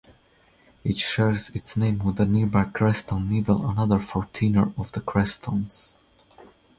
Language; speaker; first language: English; non-native, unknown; Croatian